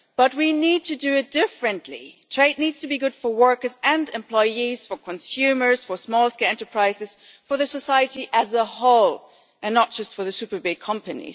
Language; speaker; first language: English; non-native, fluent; German